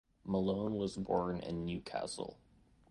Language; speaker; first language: English; native; English